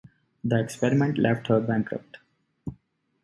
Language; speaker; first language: English; non-native, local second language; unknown